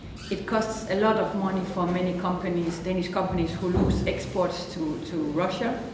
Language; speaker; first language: English; non-native, fluent; Danish